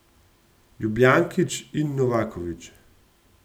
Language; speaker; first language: Slovenian; native; Slovenian